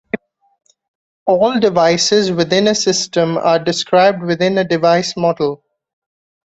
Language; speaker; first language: English; non-native, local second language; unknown